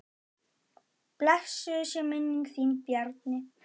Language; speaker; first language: Icelandic; native; Icelandic